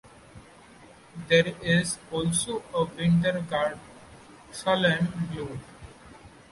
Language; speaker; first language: English; non-native, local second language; Marathi